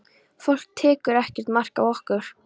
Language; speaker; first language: Icelandic; non-native, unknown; Polish